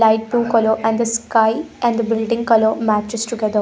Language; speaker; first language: English; non-native, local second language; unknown